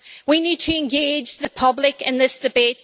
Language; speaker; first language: English; native; English